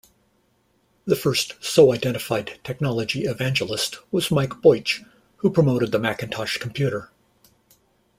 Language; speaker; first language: English; native; English